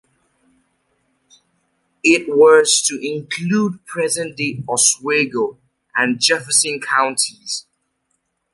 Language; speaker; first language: English; native; English